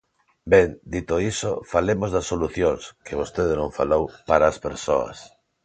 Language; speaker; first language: Galician; non-native, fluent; Spanish